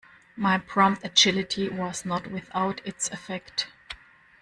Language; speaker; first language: English; non-native, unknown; German